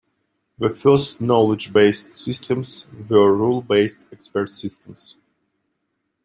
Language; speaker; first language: English; non-native, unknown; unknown